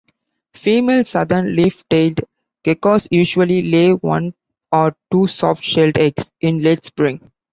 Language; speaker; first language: English; non-native, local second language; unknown